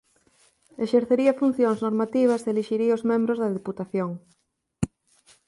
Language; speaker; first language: Galician; native; Galician